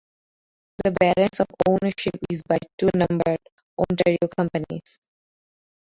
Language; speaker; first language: English; non-native, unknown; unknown